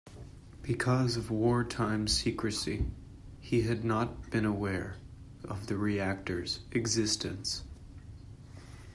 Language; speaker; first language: English; native; English